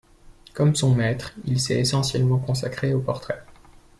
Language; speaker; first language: French; native; French